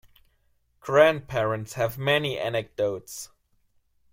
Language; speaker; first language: English; non-native, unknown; German